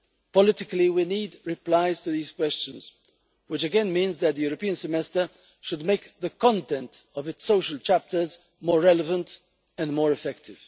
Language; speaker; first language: English; non-native, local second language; Maltese